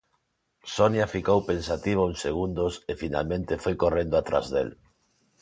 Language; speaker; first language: Galician; non-native, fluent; Spanish